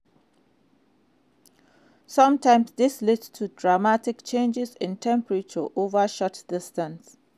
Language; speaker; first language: English; non-native, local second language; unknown